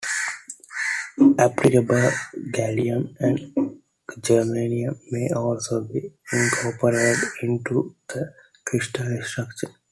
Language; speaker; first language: English; non-native, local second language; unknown